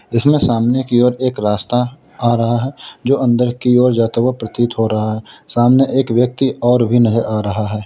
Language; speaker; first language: Hindi; native; Hindi